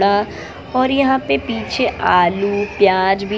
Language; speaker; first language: Hindi; non-native, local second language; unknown